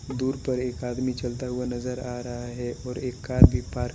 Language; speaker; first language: Hindi; non-native, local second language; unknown